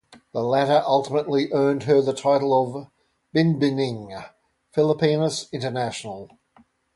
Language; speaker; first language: English; native; English